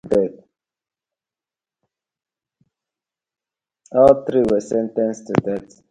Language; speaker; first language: English; non-native, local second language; Igbo